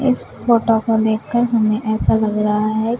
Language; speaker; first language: Hindi; native; Hindi